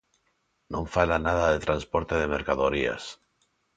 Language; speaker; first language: Galician; non-native, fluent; Spanish